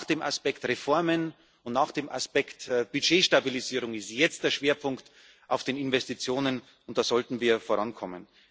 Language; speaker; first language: German; native; German